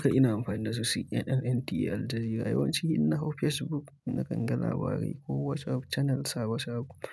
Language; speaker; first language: Hausa; native; Hausa